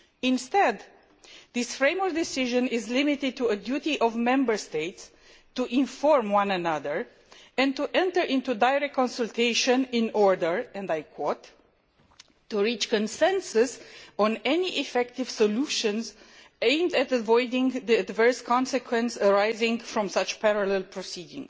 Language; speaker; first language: English; non-native, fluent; Romanian